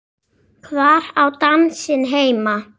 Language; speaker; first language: Icelandic; native; Icelandic